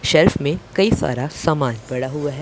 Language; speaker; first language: Hindi; non-native, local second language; Punjabi